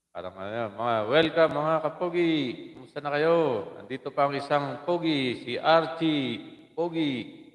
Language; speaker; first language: Filipino; non-native, local second language; Waray